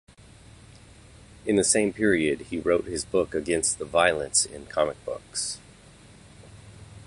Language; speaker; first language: English; native; English